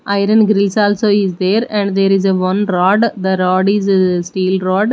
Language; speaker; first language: English; non-native, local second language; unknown